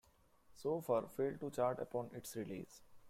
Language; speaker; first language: English; non-native, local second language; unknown